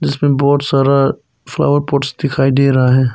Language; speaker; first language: Hindi; non-native, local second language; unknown